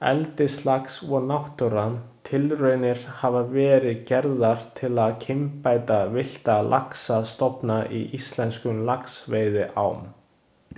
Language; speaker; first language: Icelandic; non-native, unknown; Chinese